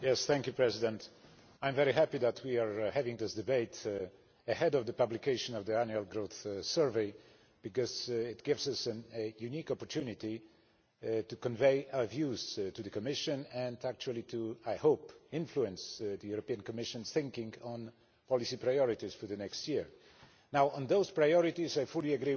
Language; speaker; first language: English; non-native, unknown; Polish